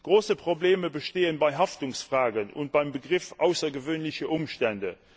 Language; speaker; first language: German; non-native, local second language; Luxembourgish